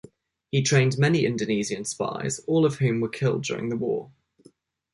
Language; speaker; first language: English; native; English